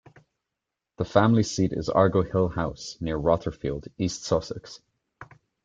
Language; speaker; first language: English; native; English